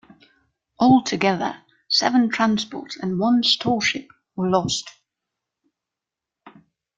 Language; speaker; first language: English; non-native, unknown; German